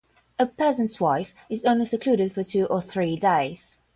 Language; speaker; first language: English; non-native, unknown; Portuguese